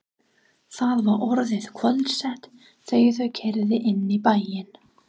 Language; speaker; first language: Icelandic; non-native, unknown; English